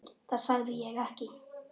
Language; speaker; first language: Icelandic; native; Icelandic